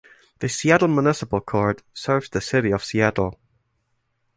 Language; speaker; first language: English; non-native, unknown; German